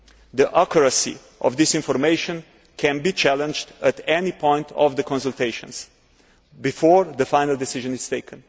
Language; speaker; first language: English; non-native, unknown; Slovenian